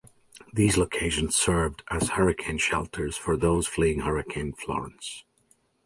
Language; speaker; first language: English; native; English